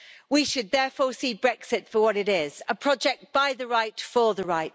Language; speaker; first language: English; native; English